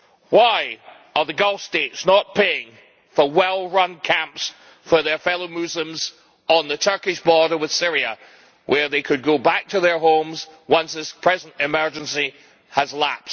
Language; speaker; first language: English; native; English